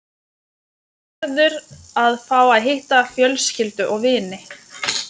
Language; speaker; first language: Icelandic; non-native, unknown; Lithuanian